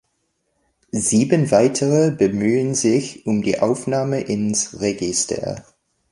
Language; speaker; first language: German; non-native, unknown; English